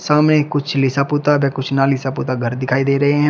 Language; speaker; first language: Hindi; native; Hindi